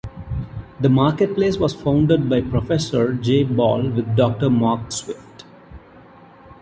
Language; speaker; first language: English; non-native, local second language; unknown